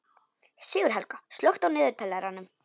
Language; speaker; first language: Icelandic; non-native, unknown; Polish